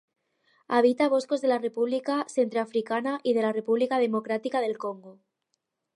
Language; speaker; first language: Catalan; non-native, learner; Spanish